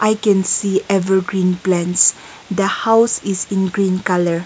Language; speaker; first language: English; non-native, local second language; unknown